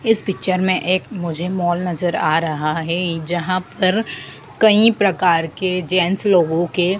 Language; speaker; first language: Hindi; native; Hindi